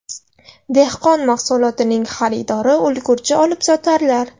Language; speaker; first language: Uzbek; non-native, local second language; Russian